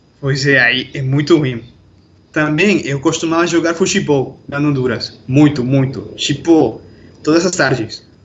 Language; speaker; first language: Portuguese; non-native, fluent; Spanish